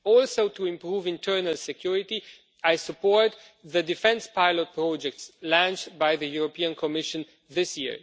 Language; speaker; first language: English; non-native, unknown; Romanian